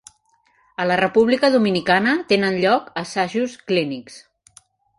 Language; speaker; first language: Catalan; native; Catalan